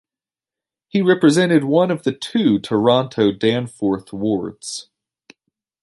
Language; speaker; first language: English; native; English